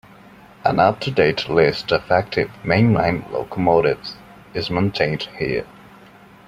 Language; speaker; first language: English; non-native, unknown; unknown